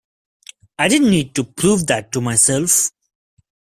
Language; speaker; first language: English; non-native, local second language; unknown